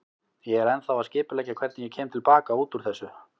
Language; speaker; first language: Icelandic; native; Icelandic